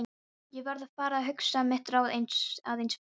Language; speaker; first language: Icelandic; non-native, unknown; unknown